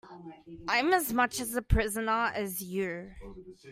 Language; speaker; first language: English; native; English